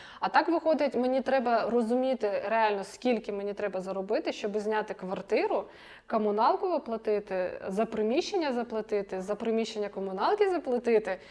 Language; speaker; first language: Ukrainian; non-native, related language; Russian